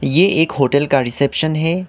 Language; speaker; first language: Hindi; non-native, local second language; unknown